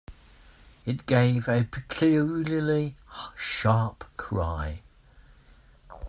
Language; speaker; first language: English; native; English